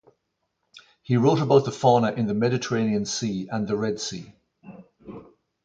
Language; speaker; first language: English; native; English